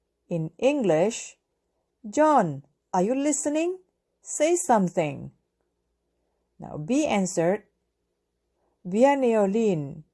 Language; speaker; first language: English; non-native, fluent; Korean